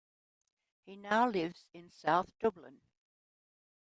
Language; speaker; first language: English; native; English